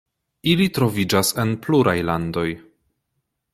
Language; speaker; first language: Esperanto; non-native, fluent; Polish